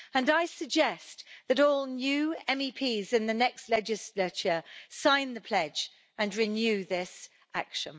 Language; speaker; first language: English; native; English